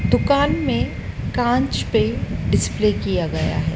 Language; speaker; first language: Hindi; native; Hindi